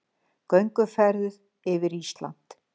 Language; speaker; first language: Icelandic; native; Icelandic